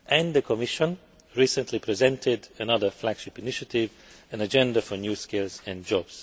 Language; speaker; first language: English; non-native, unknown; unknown